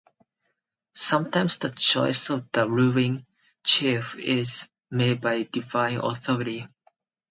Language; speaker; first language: English; non-native, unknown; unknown